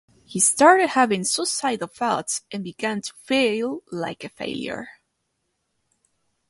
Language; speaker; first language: English; non-native, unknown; Spanish